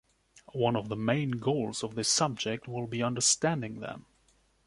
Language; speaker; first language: English; non-native, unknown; German